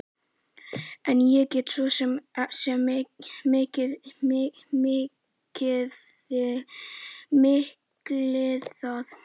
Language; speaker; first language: Icelandic; native; Icelandic